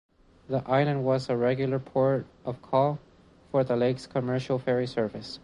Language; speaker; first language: English; non-native, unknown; Spanish